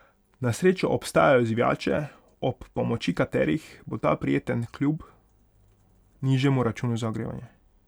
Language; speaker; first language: Slovenian; non-native, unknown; Hungarian